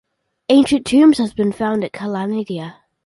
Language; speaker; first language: English; native; English